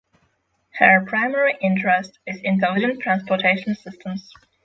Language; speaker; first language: English; non-native, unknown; Polish